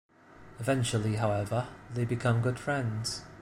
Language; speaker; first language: English; non-native, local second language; Cantonese